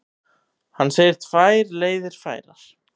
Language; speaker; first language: Icelandic; native; Icelandic